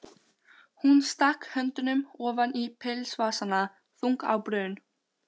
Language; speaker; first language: Icelandic; non-native, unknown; Albanian